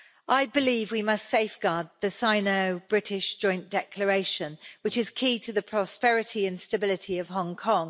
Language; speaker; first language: English; native; English